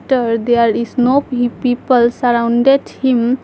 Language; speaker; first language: English; non-native, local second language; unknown